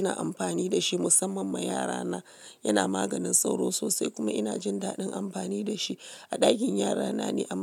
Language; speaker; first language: Hausa; non-native, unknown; Yoruba